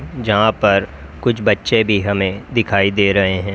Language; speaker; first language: Hindi; native; Hindi